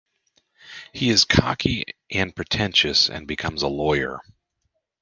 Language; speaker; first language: English; native; English